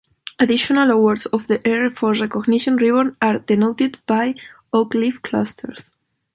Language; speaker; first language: English; non-native, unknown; Spanish